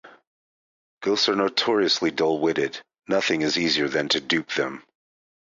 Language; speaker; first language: English; native; English